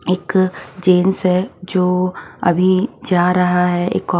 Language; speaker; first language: Hindi; native; Hindi